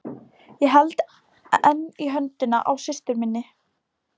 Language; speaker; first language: Icelandic; non-native, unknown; Polish